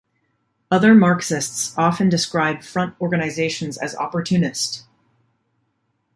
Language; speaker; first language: English; native; English